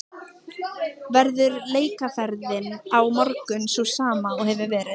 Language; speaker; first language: Icelandic; native; Icelandic